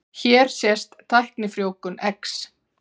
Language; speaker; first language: Icelandic; native; Icelandic